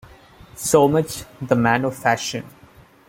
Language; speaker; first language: English; non-native, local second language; Malayalam